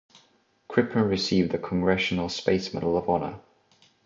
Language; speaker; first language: English; non-native, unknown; Estonian